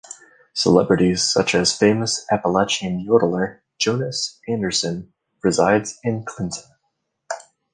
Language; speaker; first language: English; native; English